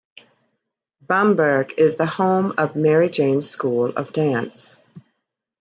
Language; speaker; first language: English; native; English